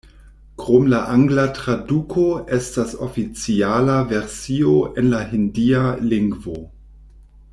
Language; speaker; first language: Esperanto; non-native, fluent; German